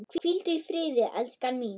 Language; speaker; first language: Icelandic; non-native, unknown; German